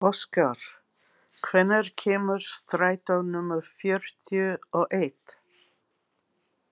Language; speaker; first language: Icelandic; non-native, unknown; English